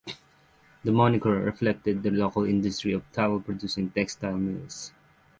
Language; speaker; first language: English; non-native, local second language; Filipino